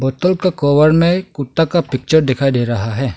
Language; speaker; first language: Hindi; non-native, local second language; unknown